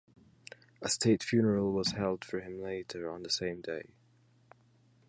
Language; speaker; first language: English; native; English